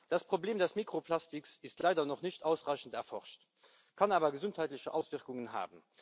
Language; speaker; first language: German; non-native, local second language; Luxembourgish